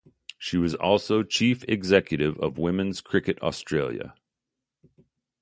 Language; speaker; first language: English; native; English